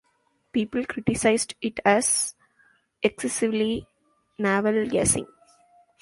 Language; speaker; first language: English; non-native, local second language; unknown